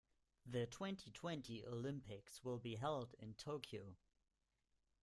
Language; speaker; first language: English; non-native, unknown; German